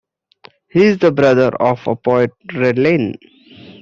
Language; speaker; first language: English; non-native, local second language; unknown